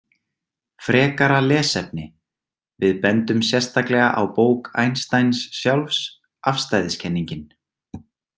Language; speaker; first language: Icelandic; native; Icelandic